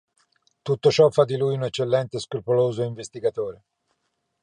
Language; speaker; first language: Italian; non-native, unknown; Norwegian